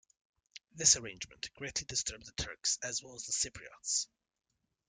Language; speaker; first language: English; native; English